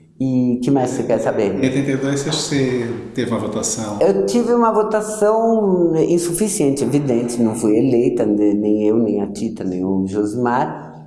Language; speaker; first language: Portuguese; early bilingual, other home language; Yiddish